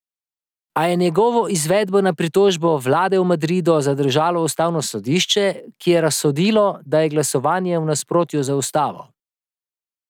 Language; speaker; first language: Slovenian; native; Slovenian